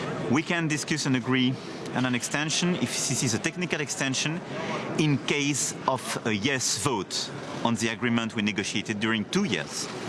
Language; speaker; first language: English; non-native, fluent; French